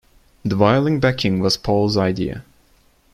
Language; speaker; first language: English; non-native, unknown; Turkish